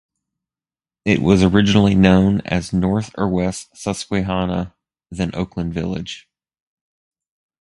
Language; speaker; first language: English; native; English